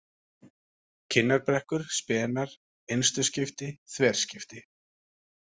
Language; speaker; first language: Icelandic; native; Icelandic